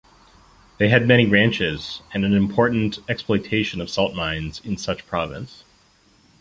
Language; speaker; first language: English; native; English